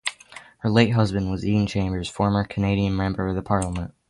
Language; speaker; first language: English; native; English